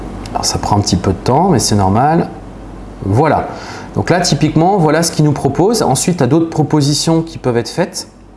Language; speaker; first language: French; native; French